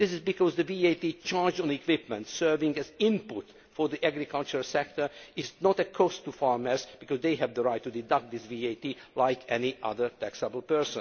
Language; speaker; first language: English; non-native, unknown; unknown